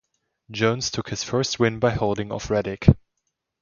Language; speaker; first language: English; non-native, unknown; German